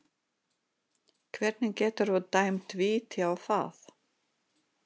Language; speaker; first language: Icelandic; non-native, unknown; Russian